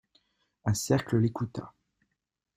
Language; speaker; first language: French; native; French